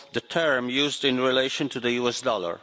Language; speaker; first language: English; non-native, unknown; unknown